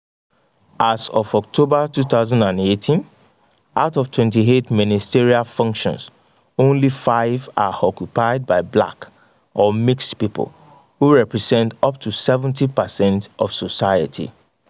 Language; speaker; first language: English; non-native, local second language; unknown